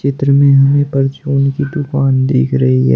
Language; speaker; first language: Hindi; native; Hindi